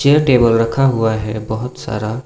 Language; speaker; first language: Hindi; non-native, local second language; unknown